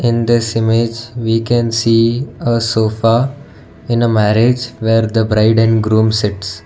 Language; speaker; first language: English; non-native, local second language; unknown